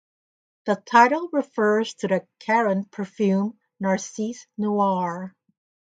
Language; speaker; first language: English; native; English